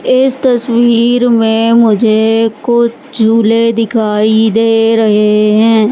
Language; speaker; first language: Hindi; native; Hindi